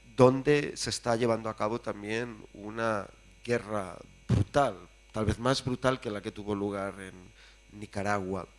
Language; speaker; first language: Spanish; native; Spanish